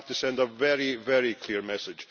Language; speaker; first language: English; native; English